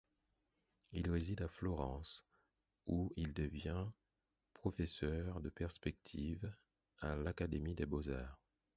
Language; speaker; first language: French; non-native, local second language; Haitian Creole